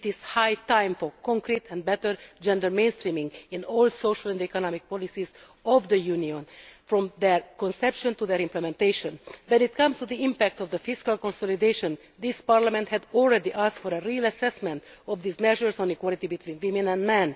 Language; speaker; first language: English; non-native, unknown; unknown